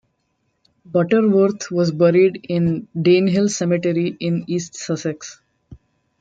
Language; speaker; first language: English; non-native, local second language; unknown